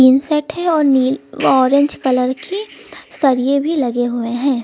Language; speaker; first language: Hindi; native; Hindi